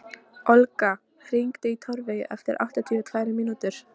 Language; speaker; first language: Icelandic; non-native, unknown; Polish